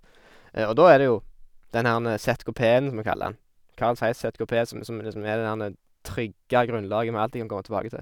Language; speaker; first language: Norwegian; native; Norwegian